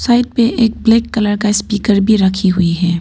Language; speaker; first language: Hindi; non-native, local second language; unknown